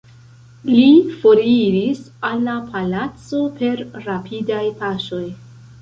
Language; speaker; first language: Esperanto; non-native, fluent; Central Kurdish